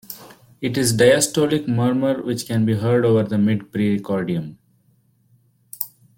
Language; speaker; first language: English; non-native, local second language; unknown